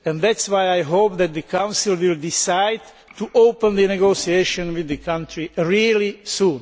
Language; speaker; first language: English; non-native, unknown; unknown